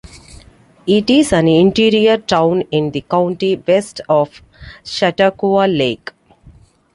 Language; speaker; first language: English; non-native, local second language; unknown